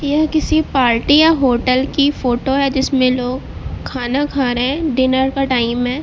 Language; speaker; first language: Hindi; native; Hindi